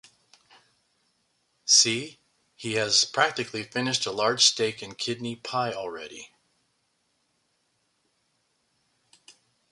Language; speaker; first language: English; native; English